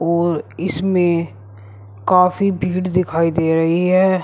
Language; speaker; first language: Hindi; native; Hindi